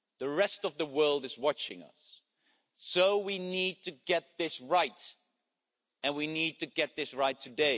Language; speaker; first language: English; non-native, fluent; Dutch